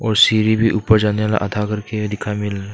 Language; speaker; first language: Hindi; non-native, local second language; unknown